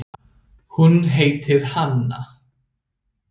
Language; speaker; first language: Icelandic; non-native, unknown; English